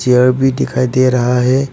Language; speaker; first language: Hindi; non-native, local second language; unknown